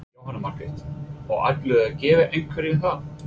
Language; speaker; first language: Icelandic; non-native, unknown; English